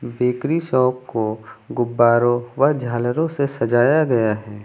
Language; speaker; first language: Hindi; native; Hindi